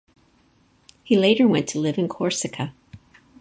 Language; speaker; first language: English; native; English